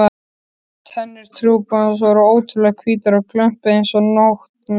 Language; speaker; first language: Icelandic; native; Icelandic